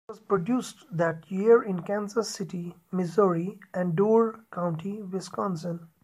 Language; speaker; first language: English; non-native, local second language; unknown